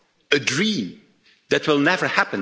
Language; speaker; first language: English; non-native, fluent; Dutch